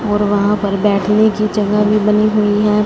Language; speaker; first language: Hindi; non-native, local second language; Punjabi